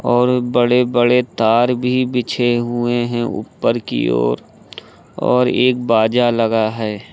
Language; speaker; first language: Hindi; native; Hindi